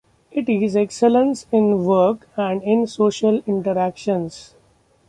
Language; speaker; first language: English; non-native, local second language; Marathi